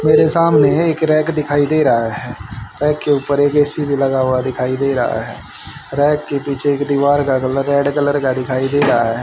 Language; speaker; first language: Hindi; native; Hindi